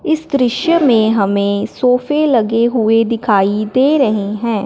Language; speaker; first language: Hindi; non-native, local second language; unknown